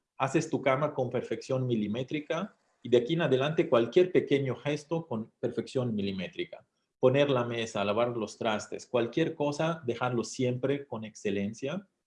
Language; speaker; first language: Spanish; non-native, fluent; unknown